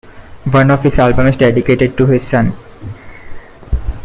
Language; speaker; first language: English; non-native, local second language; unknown